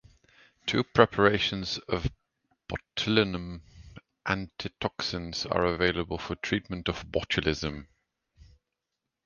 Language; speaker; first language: English; native; English